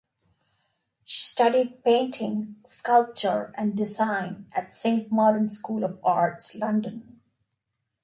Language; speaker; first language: English; non-native, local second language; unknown